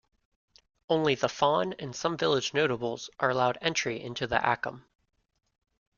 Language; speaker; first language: English; native; English